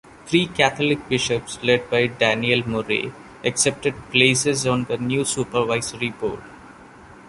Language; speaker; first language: English; non-native, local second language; Malayalam